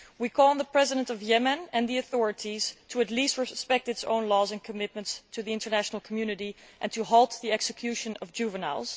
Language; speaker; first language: English; non-native, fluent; Dutch